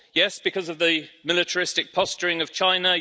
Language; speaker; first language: English; native; English